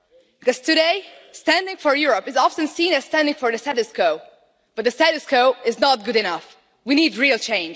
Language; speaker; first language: English; non-native, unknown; Hungarian